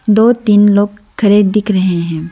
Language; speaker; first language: Hindi; non-native, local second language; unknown